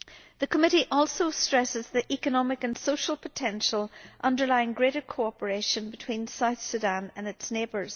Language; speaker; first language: English; native; English